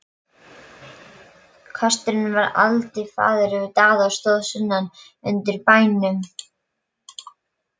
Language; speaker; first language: Icelandic; non-native, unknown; Polish